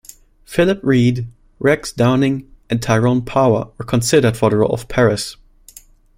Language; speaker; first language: English; non-native, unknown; German